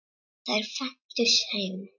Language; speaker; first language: Icelandic; non-native, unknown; Czech